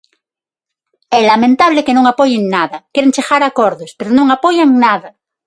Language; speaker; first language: Galician; non-native, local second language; Spanish